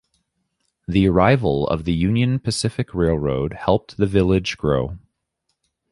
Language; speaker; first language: English; native; English